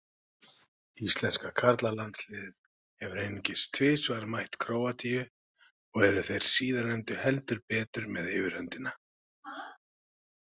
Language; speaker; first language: Icelandic; native; Icelandic